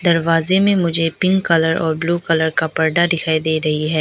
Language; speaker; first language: Hindi; early bilingual, other home language; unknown